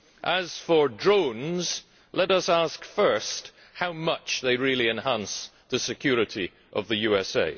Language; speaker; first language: English; native; English